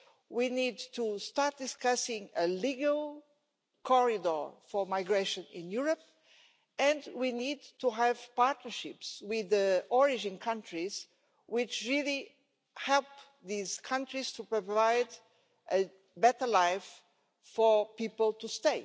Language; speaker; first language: English; non-native, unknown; Portuguese